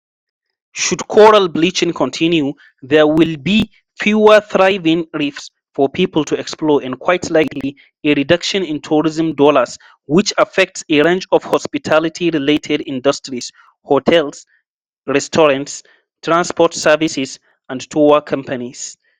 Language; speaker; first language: English; non-native, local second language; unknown